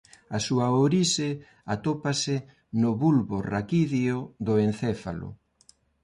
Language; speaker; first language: Galician; non-native, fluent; Spanish